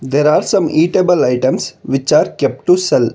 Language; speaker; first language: English; non-native, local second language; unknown